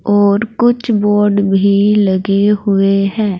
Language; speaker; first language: Hindi; native; Hindi